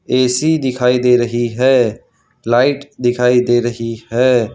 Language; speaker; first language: Hindi; non-native, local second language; Gujarati